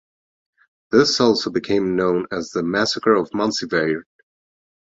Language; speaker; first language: English; non-native, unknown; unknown